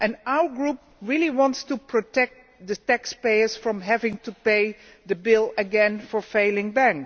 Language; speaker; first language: English; non-native, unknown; Dutch